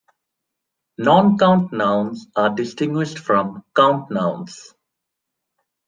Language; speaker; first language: English; non-native, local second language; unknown